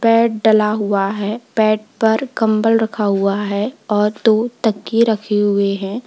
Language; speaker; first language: Hindi; native; Hindi